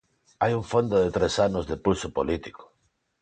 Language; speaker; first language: Galician; non-native, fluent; Spanish